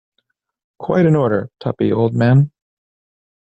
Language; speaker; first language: English; native; English